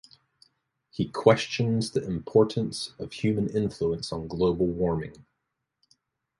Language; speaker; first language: English; native; English